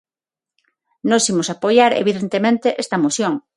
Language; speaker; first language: Galician; non-native, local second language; Spanish